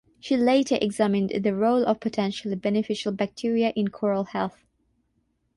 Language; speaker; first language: English; non-native, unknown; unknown